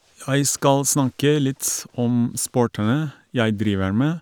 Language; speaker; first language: Norwegian; non-native, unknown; Turkish